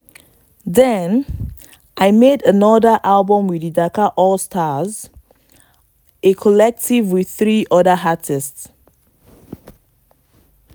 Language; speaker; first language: English; non-native, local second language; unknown